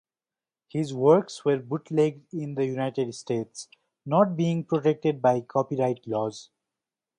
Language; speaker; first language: English; non-native, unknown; Nepali